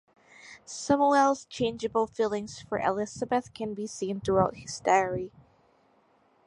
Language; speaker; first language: English; native; English